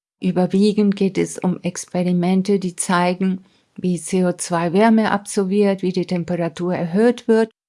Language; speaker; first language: German; non-native, fluent; Spanish